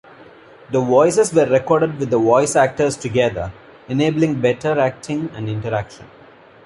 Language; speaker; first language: English; non-native, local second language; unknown